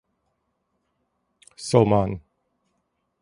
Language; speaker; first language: English; native; English